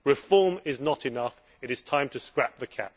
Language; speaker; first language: English; native; English